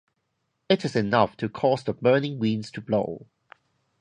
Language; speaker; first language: English; non-native, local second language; Cantonese